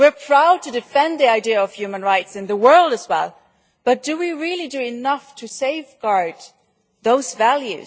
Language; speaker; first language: English; non-native, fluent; German